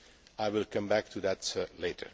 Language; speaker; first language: English; non-native, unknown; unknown